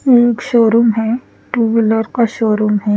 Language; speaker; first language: Hindi; non-native, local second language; Punjabi